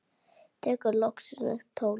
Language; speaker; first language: Icelandic; native; Icelandic